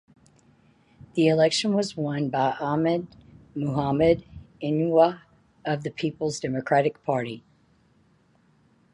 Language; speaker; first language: English; native; English